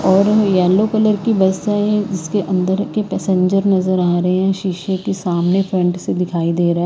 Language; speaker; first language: Hindi; native; Hindi